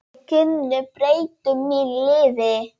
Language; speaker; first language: Icelandic; non-native, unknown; Polish